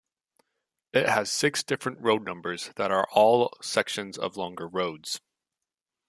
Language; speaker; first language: English; native; English